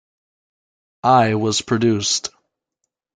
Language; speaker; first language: English; native; English